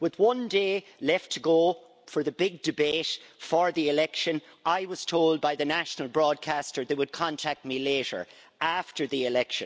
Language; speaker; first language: English; native; English